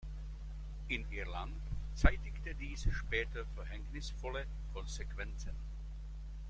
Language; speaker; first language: German; non-native, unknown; Czech